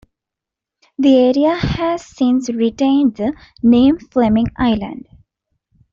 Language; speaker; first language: English; non-native, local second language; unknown